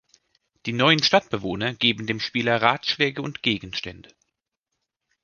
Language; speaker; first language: German; native; German